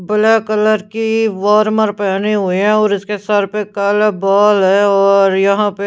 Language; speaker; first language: Hindi; non-native, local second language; Punjabi